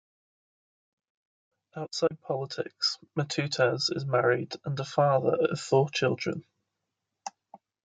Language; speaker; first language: English; native; English